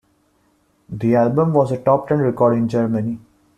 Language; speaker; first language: English; non-native, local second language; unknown